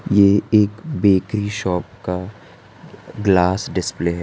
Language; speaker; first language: Hindi; non-native, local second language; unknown